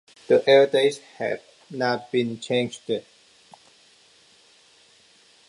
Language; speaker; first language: English; non-native, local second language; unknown